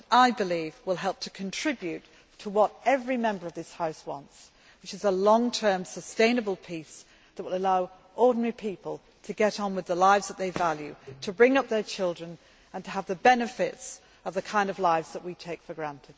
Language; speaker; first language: English; native; English